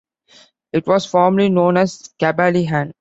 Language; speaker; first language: English; non-native, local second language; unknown